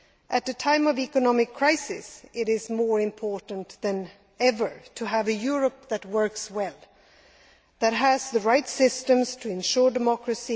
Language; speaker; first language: English; non-native, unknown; Swedish